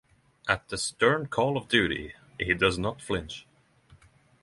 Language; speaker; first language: English; non-native, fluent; Norwegian